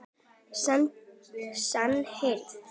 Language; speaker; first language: Icelandic; native; Icelandic